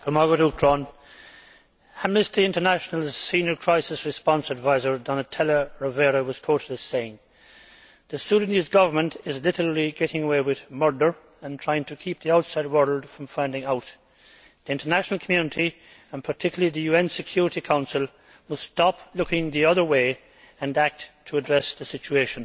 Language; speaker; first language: English; native; English